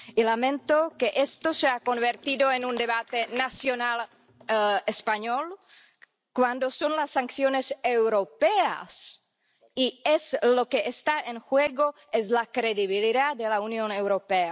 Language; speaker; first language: Spanish; non-native, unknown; Czech